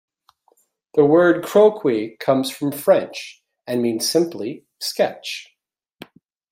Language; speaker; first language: English; native; English